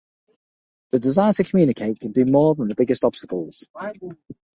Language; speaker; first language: English; native; English